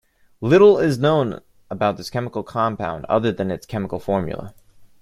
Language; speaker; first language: English; native; English